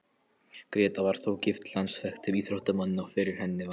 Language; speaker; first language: Icelandic; non-native, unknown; Polish